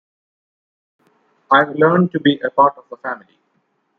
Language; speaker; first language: English; non-native, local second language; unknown